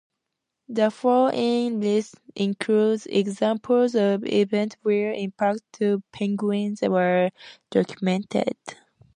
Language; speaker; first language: English; native; English